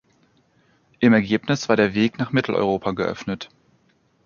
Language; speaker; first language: German; native; German